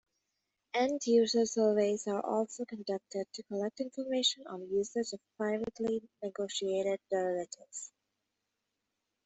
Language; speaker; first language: English; native; English